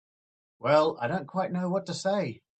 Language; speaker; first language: English; native; English